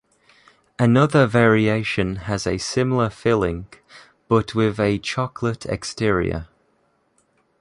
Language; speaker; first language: English; native; English